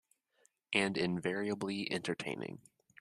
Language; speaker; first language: English; native; English